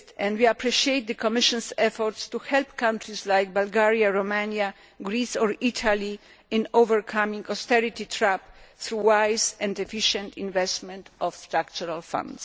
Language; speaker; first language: English; non-native, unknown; Polish